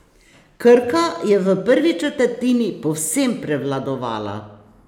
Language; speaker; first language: Slovenian; native; Slovenian